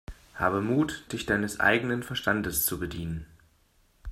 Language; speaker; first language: German; native; German